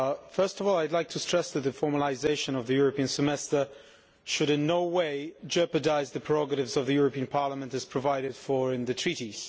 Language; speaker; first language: English; non-native, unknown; Polish